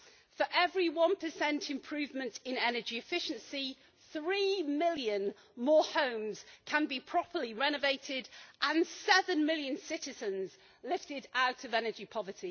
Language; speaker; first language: English; native; English